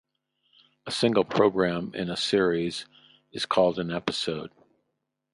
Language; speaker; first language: English; native; English